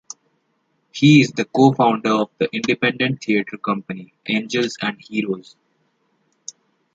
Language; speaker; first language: English; non-native, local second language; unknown